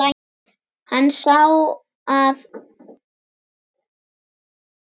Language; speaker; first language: Icelandic; native; Icelandic